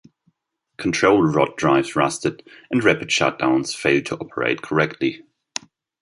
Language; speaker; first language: English; non-native, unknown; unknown